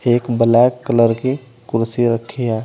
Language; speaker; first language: Hindi; native; Hindi